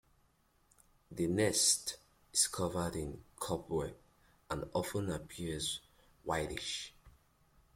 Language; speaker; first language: English; native; English